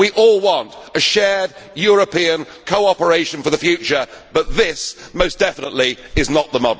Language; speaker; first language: English; native; English